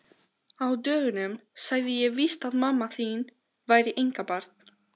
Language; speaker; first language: Icelandic; non-native, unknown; Albanian